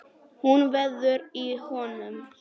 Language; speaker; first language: Icelandic; non-native, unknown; Polish